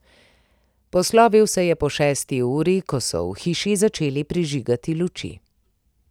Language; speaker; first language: Slovenian; native; Slovenian